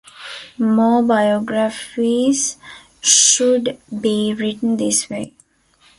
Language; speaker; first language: English; non-native, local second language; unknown